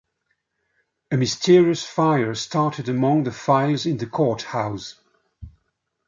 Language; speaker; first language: English; non-native, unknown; French